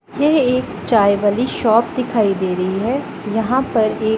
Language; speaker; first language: Hindi; non-native, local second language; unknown